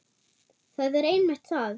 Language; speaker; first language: Icelandic; non-native, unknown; German